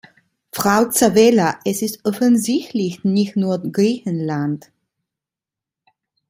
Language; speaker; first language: German; non-native, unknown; Italian